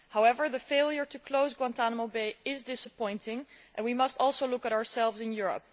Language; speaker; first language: English; non-native, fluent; Dutch